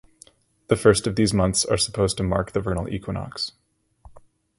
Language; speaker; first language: English; native; English